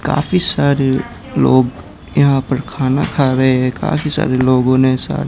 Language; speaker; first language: Hindi; non-native, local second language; Gujarati